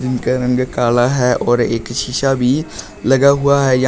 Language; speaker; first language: Hindi; native; Hindi